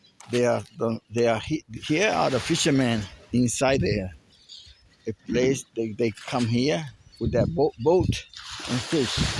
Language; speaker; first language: English; non-native, learner; Spanish